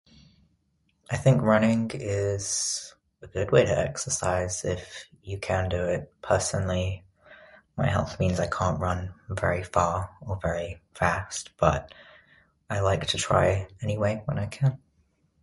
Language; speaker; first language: English; native; English